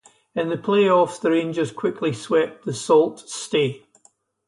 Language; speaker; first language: English; native; English